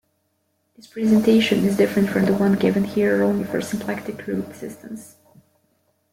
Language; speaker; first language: English; native; English